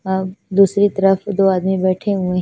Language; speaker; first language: Hindi; non-native, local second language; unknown